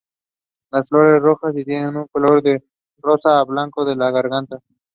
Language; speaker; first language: English; non-native, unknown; Spanish